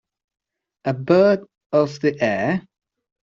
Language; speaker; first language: English; non-native, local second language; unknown